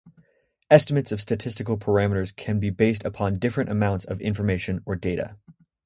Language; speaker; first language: English; native; English